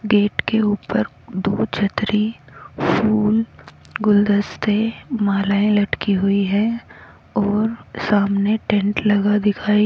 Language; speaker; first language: Hindi; native; Hindi